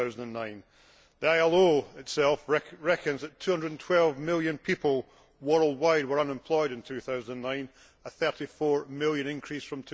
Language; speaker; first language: English; native; English